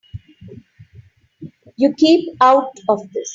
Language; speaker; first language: English; non-native, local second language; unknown